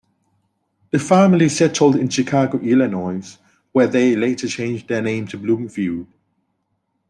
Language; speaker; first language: English; non-native, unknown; Thai